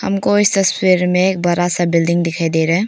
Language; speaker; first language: Hindi; non-native, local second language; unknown